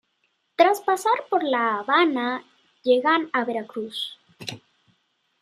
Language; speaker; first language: Spanish; native; Spanish